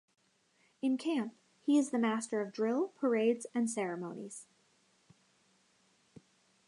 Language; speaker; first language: English; native; English